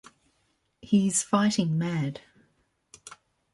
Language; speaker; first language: English; native; English